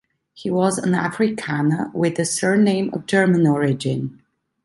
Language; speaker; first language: English; non-native, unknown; Italian